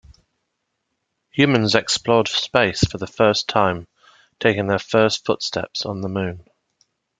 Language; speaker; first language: English; native; English